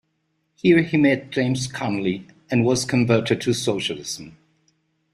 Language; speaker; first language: English; native; English